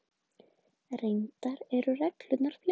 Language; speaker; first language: Icelandic; native; Icelandic